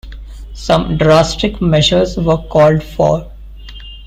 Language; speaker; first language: English; non-native, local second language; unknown